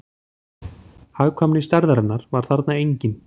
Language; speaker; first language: Icelandic; native; Icelandic